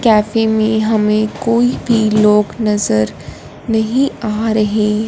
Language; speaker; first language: Hindi; non-native, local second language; Punjabi